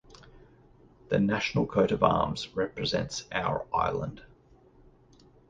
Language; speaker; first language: English; native; English